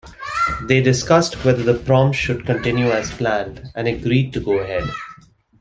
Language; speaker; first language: English; non-native, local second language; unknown